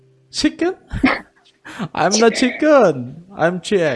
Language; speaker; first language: English; non-native, learner; Indonesian